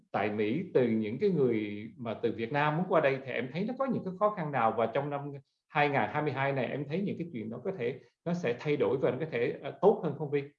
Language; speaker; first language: Vietnamese; native; Vietnamese